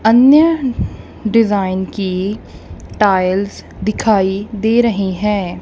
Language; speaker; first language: Hindi; non-native, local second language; Punjabi